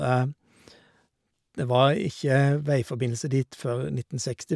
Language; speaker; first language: Norwegian; native; Norwegian